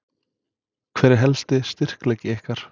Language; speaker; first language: Icelandic; non-native, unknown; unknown